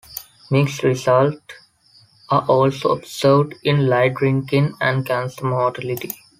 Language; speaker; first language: English; non-native, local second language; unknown